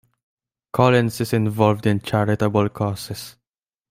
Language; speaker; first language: English; non-native, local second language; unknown